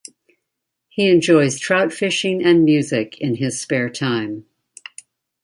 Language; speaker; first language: English; native; English